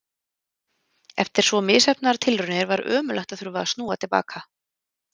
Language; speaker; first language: Icelandic; native; Icelandic